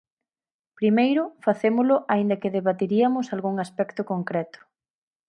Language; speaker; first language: Galician; native; Galician